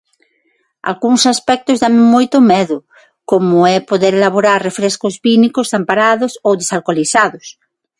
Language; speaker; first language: Galician; non-native, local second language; Spanish